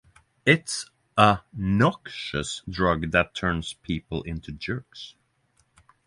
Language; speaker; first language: English; non-native, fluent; Norwegian